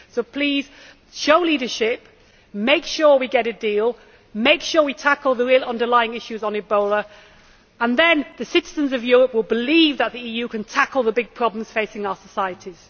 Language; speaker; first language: English; native; English